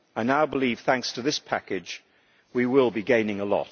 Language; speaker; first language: English; native; English